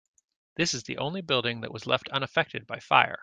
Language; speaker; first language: English; native; English